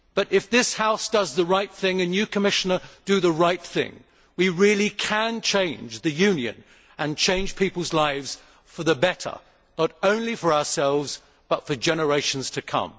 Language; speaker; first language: English; native; English